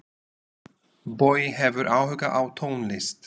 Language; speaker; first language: Icelandic; non-native, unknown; Slovak